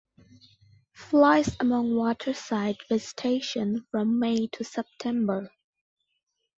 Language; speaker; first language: English; non-native, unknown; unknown